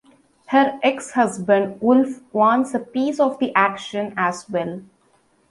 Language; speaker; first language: English; non-native, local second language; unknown